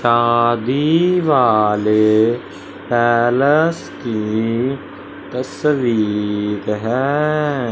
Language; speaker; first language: Hindi; non-native, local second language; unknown